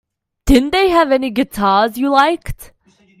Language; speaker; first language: English; native; English